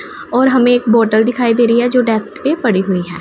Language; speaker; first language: Hindi; non-native, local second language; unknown